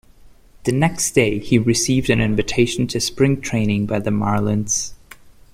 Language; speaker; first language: English; non-native, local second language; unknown